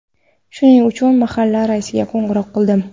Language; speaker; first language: Uzbek; non-native, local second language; Kara-Kalpak